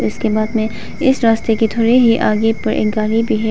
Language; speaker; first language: Hindi; non-native, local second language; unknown